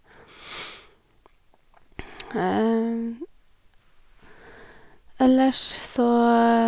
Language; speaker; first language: Norwegian; native; Norwegian